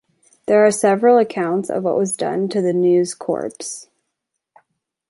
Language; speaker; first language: English; native; English